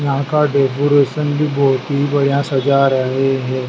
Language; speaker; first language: Hindi; native; Hindi